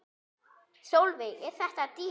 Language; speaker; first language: Icelandic; non-native, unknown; German